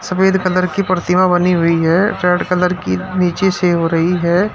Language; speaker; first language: Hindi; native; Hindi